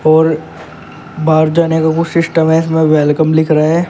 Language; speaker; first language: Hindi; native; Hindi